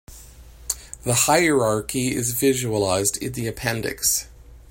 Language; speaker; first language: English; native; English